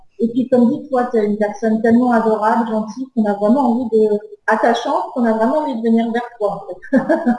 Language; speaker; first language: French; native; French